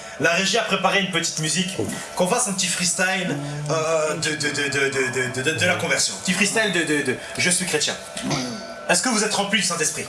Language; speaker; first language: French; native; French